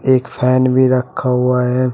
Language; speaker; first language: Hindi; native; Hindi